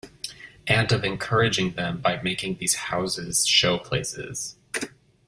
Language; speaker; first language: English; native; English